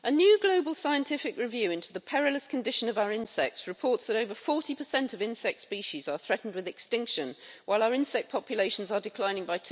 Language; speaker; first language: English; native; English